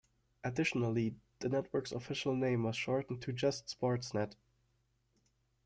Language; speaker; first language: English; non-native, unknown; German